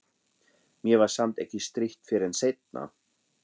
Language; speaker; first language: Icelandic; non-native, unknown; German